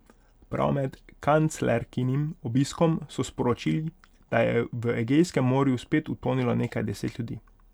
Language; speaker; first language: Slovenian; non-native, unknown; Hungarian